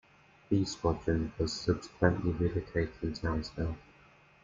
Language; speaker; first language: English; native; English